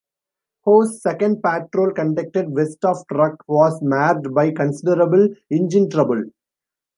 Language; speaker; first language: English; non-native, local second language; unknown